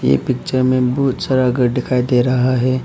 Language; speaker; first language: Hindi; non-native, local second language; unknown